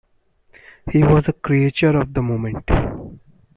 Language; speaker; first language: English; non-native, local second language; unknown